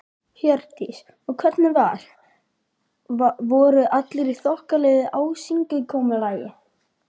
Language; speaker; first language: Icelandic; native; Icelandic